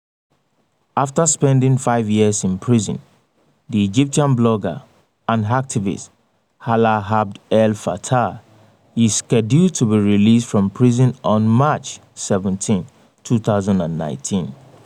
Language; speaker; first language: English; non-native, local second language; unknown